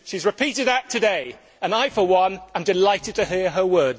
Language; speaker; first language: English; native; English